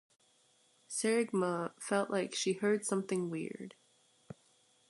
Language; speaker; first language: English; native; English